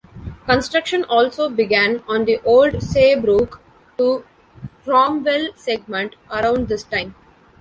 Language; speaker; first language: English; non-native, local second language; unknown